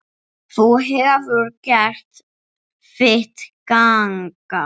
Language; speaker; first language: Icelandic; non-native, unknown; English